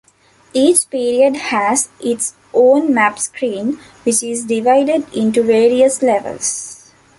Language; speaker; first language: English; non-native, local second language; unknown